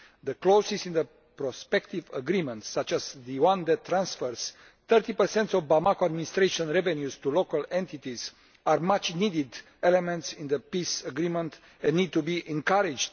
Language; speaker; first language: English; non-native, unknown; Romanian